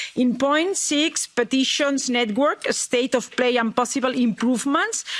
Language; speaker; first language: English; non-native, fluent; Catalan